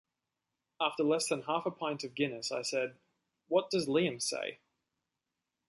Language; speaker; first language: English; native; English